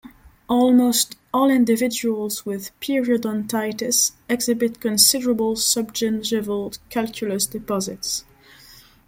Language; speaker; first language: English; non-native, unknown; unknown